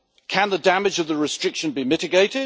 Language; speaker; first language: English; native; English